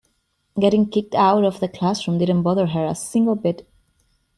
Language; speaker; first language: English; native; English